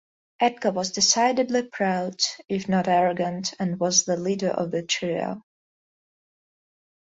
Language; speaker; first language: English; non-native, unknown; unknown